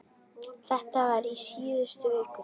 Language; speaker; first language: Icelandic; native; Icelandic